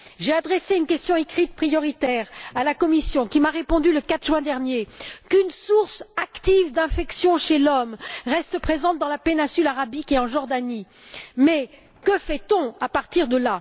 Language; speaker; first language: French; native; French